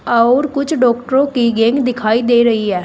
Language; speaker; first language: Hindi; native; Hindi